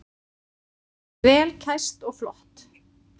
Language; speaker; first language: Icelandic; native; Icelandic